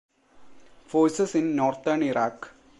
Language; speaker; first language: English; non-native, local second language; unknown